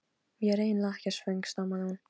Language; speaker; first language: Icelandic; non-native, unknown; Polish